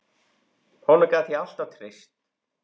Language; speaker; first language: Icelandic; native; Icelandic